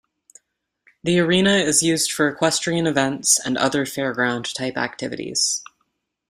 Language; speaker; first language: English; native; English